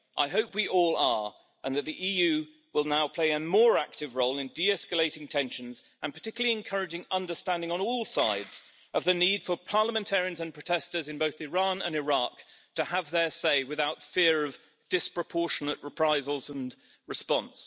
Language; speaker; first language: English; native; English